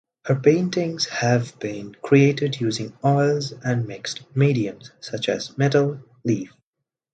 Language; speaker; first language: English; non-native, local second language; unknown